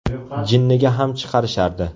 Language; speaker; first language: Uzbek; native; Uzbek